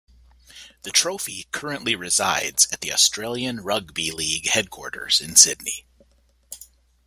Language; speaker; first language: English; native; English